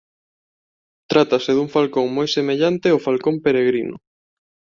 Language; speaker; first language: Galician; non-native, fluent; Spanish